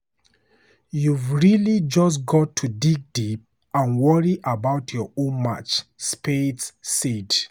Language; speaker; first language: English; non-native, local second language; Hausa